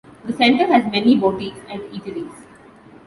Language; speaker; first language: English; non-native, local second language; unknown